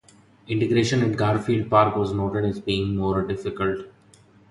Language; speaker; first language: English; non-native, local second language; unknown